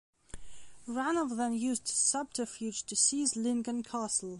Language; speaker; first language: English; non-native, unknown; Belarusian